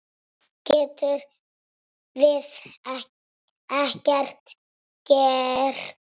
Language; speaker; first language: Icelandic; non-native, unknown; Italian